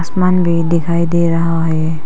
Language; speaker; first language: Hindi; non-native, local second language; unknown